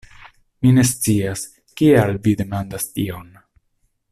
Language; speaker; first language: Esperanto; non-native, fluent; Italian